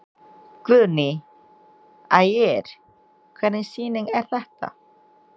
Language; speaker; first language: Icelandic; non-native, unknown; Indonesian